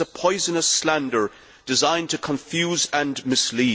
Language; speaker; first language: English; native; English